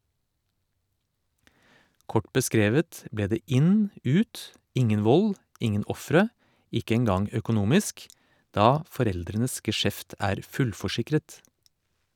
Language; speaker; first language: Norwegian; native; Norwegian